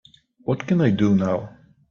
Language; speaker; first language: English; native; English